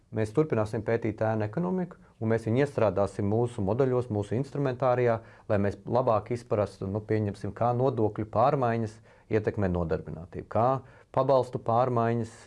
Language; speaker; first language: Latvian; native; Latvian